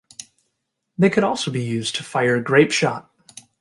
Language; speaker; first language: English; native; English